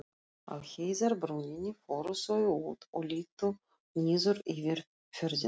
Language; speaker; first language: Icelandic; non-native, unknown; Russian